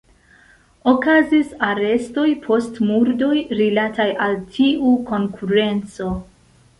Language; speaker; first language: Esperanto; non-native, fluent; Central Kurdish